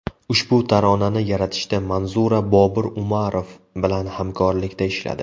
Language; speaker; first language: Uzbek; native; Uzbek